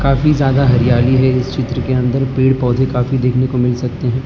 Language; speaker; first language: Hindi; non-native, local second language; Gujarati